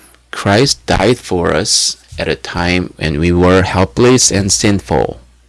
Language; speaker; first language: English; non-native, fluent; Korean